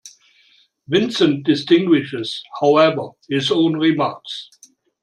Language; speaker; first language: English; non-native, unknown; German